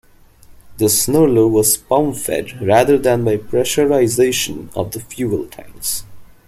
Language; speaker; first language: English; non-native, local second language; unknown